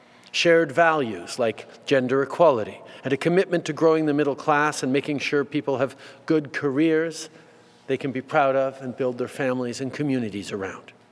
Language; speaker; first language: English; early bilingual, other home language; French